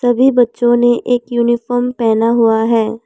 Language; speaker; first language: Hindi; non-native, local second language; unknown